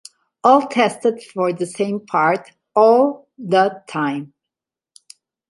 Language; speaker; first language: English; non-native, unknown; Spanish